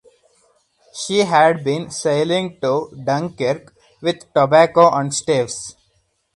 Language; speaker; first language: English; non-native, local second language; Hindi